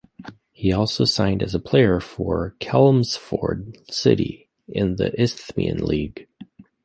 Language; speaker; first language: English; native; English